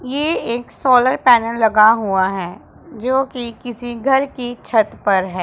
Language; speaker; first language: Hindi; non-native, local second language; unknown